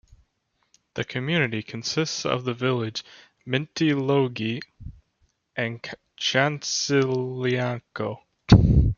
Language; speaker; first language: English; native; English